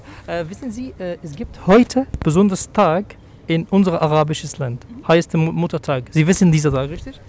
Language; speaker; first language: German; non-native, learner; Arabic